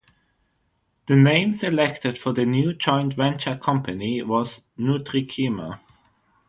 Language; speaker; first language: English; non-native, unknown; German